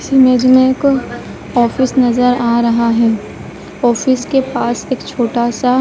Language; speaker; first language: Hindi; native; Hindi